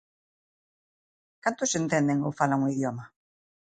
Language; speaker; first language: Galician; native; Galician